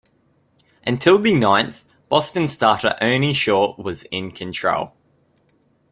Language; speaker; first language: English; native; English